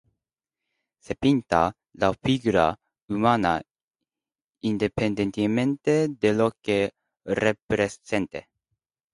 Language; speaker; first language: Spanish; non-native, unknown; Japanese